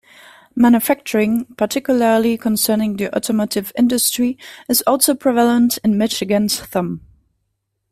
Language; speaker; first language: English; non-native, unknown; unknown